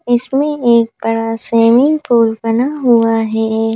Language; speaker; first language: Hindi; native; Hindi